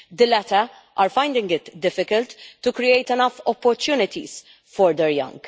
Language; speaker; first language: English; non-native, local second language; Maltese